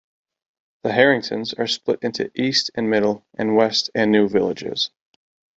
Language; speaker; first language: English; native; English